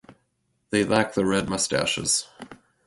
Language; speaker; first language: English; native; English